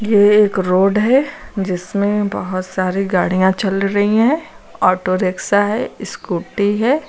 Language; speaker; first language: Hindi; native; Hindi